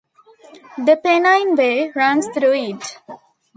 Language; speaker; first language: English; non-native, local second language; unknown